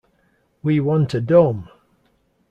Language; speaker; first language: English; native; English